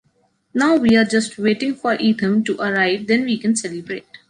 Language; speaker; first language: English; non-native, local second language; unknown